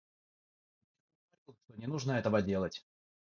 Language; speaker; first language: Russian; non-native, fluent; Georgian